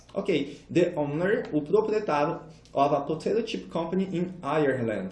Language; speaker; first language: English; non-native, fluent; Portuguese